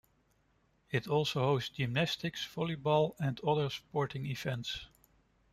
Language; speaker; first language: English; non-native, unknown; Dutch